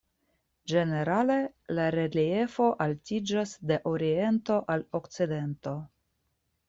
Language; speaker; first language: Esperanto; non-native, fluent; Russian